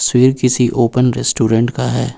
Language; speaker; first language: Hindi; native; Hindi